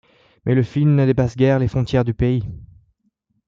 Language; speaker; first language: French; native; French